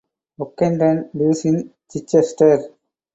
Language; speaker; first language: English; non-native, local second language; Tamil